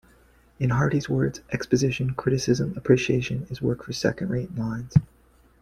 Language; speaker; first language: English; native; English